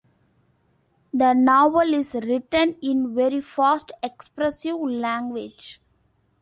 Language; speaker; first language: English; non-native, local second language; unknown